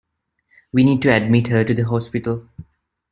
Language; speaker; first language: English; non-native, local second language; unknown